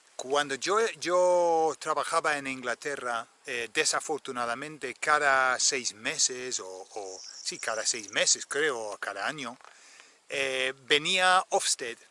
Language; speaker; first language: Spanish; non-native, fluent; English